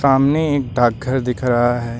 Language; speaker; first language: Hindi; native; Hindi